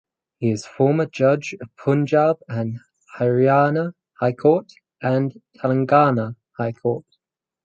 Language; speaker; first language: English; native; English